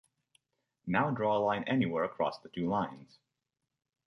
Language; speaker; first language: English; native; English